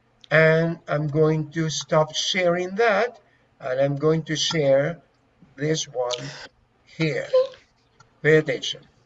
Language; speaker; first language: English; non-native, fluent; Spanish